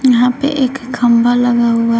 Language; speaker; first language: Hindi; native; Hindi